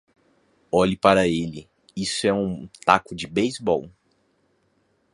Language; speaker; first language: Portuguese; native; Portuguese